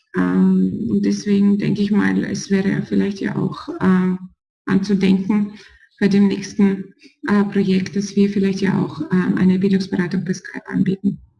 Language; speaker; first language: German; non-native, fluent; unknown